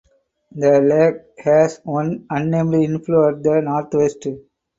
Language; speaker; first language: English; non-native, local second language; Tamil